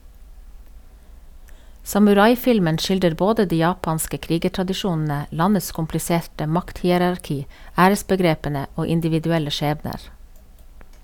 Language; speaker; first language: Norwegian; native; Norwegian